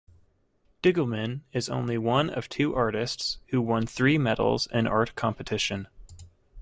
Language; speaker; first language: English; native; English